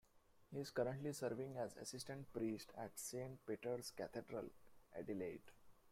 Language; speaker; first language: English; non-native, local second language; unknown